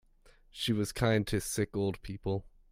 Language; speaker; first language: English; native; English